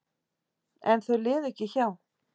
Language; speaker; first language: Icelandic; native; Icelandic